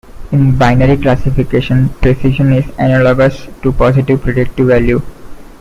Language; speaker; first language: English; non-native, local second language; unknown